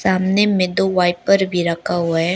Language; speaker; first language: Hindi; early bilingual, other home language; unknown